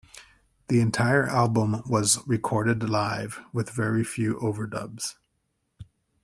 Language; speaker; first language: English; native; English